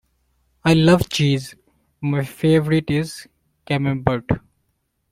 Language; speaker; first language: English; non-native, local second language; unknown